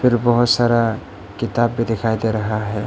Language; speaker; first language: Hindi; non-native, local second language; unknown